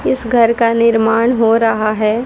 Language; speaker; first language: Hindi; native; Hindi